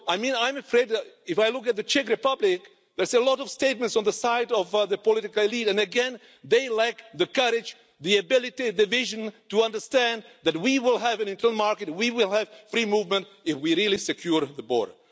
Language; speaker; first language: English; non-native, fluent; Czech